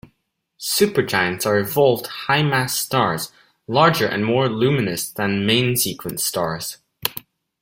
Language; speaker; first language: English; native; English